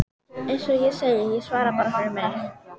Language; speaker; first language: Icelandic; native; Icelandic